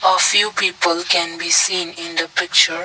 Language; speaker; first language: English; non-native, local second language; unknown